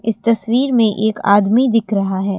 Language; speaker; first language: Hindi; non-native, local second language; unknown